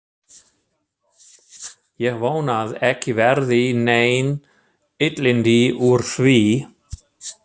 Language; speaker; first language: Icelandic; non-native, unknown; German